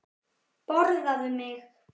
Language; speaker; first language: Icelandic; native; Icelandic